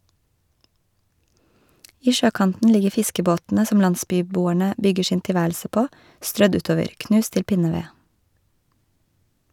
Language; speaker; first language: Norwegian; native; Norwegian